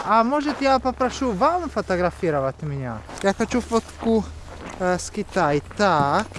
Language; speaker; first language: Russian; non-native, learner; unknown